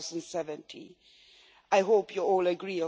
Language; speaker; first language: English; non-native, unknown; Swedish